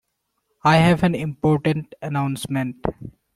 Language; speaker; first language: English; non-native, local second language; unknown